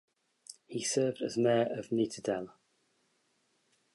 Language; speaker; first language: English; native; English